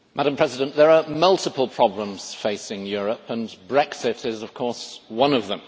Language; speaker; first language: English; native; English